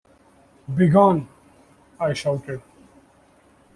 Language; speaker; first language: English; non-native, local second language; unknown